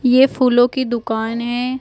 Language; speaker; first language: Hindi; native; Hindi